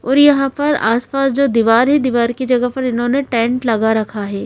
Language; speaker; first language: Hindi; native; Hindi